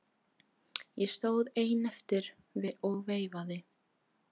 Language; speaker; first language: Icelandic; non-native, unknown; Polish